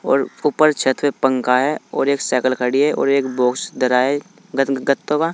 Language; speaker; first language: Hindi; native; Hindi